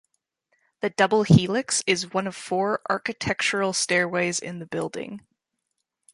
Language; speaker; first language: English; native; English